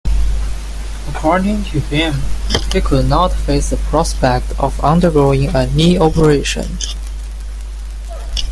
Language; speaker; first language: English; non-native, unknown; Chinese